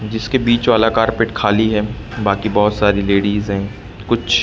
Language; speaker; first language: Hindi; native; Hindi